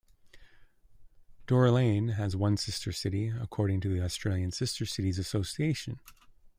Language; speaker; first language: English; native; English